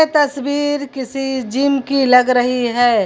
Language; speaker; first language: Hindi; native; Hindi